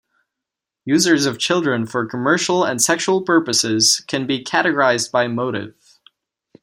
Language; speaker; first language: English; non-native, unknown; Czech